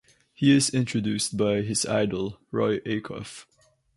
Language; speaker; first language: English; non-native, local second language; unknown